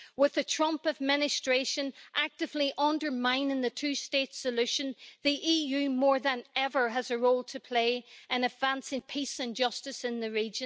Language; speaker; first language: English; native; English